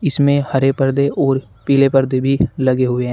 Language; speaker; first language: Hindi; native; Hindi